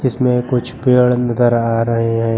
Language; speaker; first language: Hindi; native; Hindi